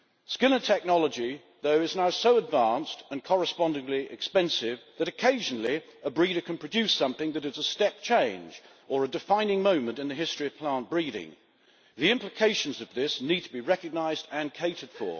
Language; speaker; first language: English; native; English